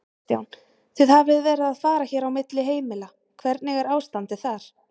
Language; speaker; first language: Icelandic; native; Icelandic